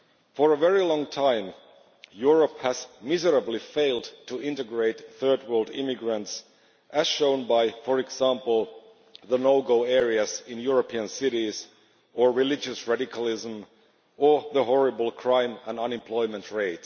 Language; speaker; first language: English; non-native, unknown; Finnish